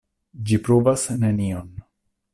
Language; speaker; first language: Esperanto; non-native, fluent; Italian